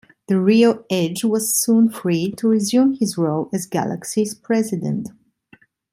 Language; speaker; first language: English; non-native, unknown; Italian